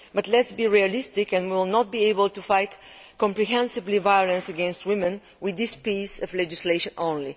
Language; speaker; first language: English; non-native, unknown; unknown